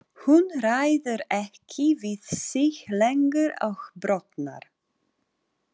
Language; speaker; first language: Icelandic; non-native, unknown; Polish